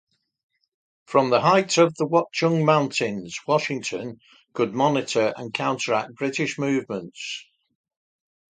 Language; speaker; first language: English; native; English